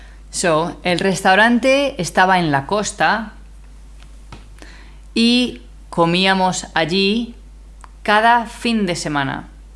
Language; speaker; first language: Spanish; native; Spanish